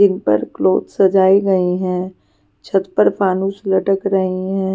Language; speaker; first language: Hindi; non-native, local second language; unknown